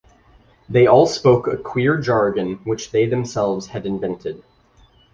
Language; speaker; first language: English; native; English